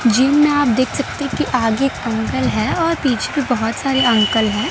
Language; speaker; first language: Hindi; non-native, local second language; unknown